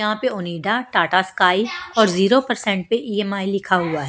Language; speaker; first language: Hindi; non-native, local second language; Punjabi